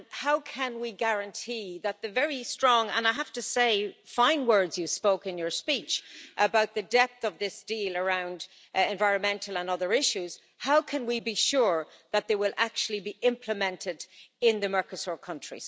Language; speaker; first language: English; native; English